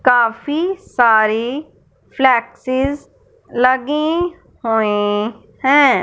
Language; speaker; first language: Hindi; non-native, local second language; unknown